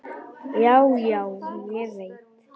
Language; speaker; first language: Icelandic; non-native, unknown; Polish